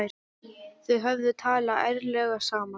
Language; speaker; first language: Icelandic; non-native, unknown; English